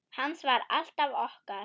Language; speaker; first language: Icelandic; non-native, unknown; German